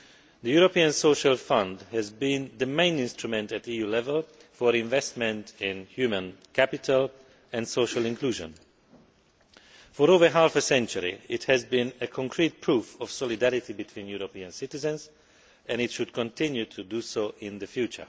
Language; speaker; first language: English; non-native, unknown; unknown